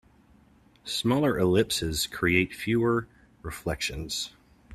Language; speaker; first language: English; native; English